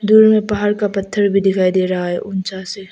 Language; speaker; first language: Hindi; non-native, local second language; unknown